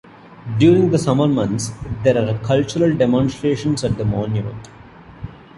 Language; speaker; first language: English; non-native, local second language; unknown